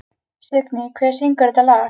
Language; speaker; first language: Icelandic; native; Icelandic